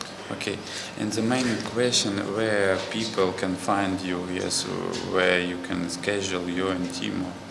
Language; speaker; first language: English; non-native, learner; Russian